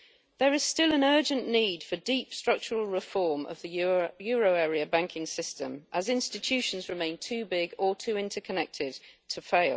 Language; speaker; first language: English; native; English